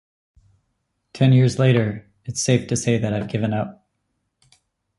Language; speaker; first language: English; native; English